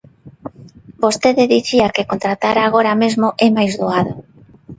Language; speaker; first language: Galician; non-native, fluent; Spanish